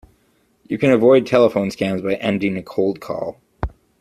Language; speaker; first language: English; native; English